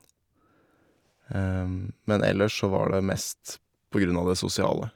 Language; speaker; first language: Norwegian; native; Norwegian